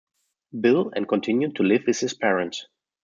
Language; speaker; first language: English; non-native, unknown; German